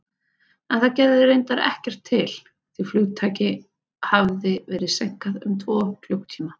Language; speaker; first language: Icelandic; native; Icelandic